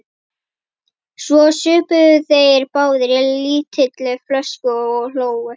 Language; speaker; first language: Icelandic; native; Icelandic